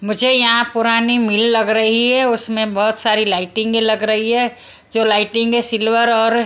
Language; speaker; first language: Hindi; non-native, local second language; Punjabi